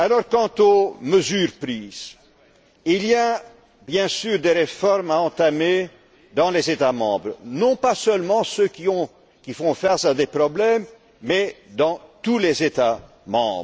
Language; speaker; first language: French; non-native, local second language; Dutch